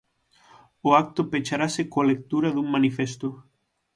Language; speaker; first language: Galician; native; Galician